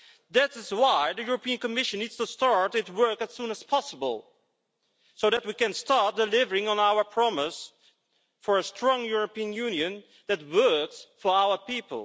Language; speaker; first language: English; non-native, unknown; Dutch